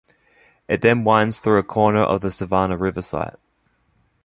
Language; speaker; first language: English; native; English